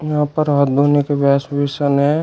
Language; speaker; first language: Hindi; native; Hindi